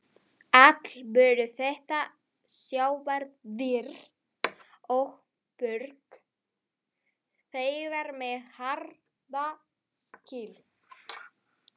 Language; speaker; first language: Icelandic; non-native, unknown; Spanish